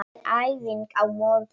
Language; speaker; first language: Icelandic; non-native, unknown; Polish